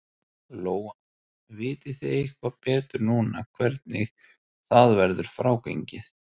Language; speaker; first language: Icelandic; native; Icelandic